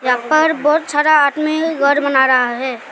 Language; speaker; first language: Hindi; non-native, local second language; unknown